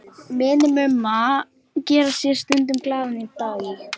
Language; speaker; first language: Icelandic; non-native, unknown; Lithuanian